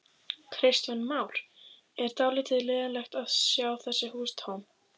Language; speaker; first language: Icelandic; native; Icelandic